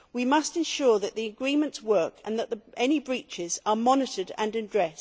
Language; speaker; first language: English; native; English